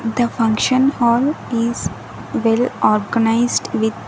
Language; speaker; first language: English; non-native, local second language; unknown